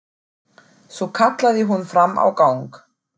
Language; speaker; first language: Icelandic; non-native, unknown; German